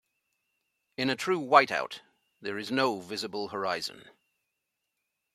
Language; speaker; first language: English; native; English